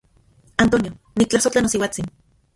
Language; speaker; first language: Central Puebla Nahuatl; non-native, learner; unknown